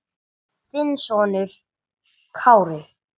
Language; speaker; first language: Icelandic; non-native, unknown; English